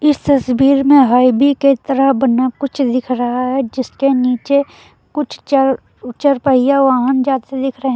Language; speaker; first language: Hindi; native; Hindi